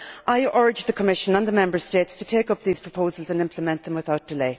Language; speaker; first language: English; native; English